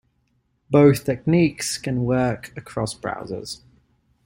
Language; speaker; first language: English; non-native, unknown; Ligurian